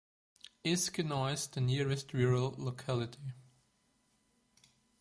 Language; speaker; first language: English; native; English